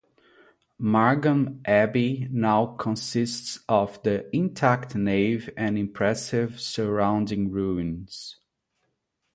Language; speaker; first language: English; non-native, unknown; Portuguese